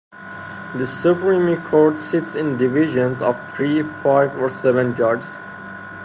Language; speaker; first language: English; non-native, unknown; Persian